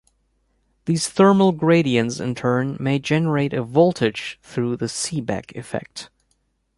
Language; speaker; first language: English; native; English